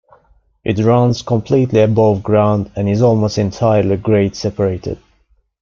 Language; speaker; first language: English; non-native, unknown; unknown